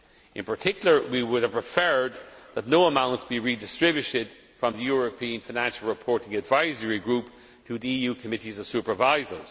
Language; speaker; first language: English; non-native, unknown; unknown